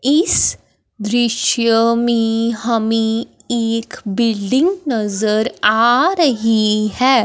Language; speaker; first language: Hindi; non-native, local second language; Punjabi